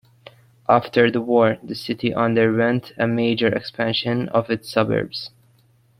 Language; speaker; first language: English; non-native, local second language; Maltese